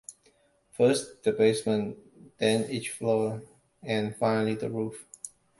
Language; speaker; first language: English; non-native, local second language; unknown